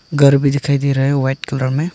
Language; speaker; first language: Hindi; non-native, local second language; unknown